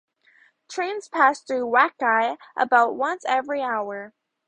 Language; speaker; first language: English; native; English